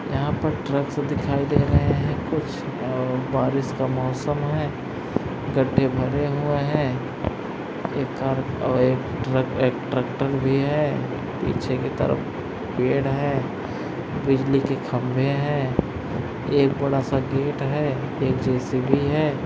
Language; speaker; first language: Hindi; non-native, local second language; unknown